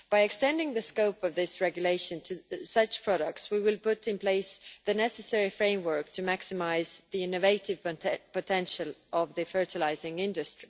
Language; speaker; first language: English; non-native, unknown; Estonian